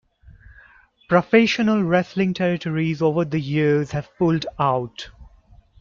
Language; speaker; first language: English; non-native, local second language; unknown